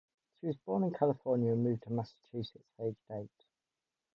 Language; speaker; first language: English; native; English